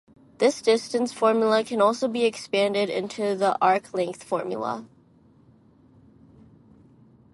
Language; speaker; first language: English; non-native, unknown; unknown